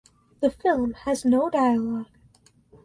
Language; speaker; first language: English; native; English